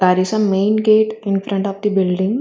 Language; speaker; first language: English; non-native, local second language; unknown